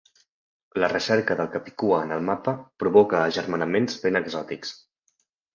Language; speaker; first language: Catalan; native; Catalan